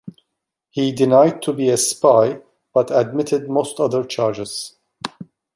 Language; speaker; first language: English; non-native, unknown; Turkish